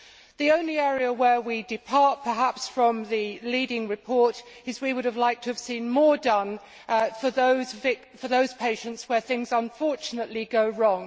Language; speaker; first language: English; native; English